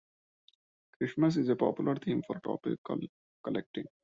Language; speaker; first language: English; non-native, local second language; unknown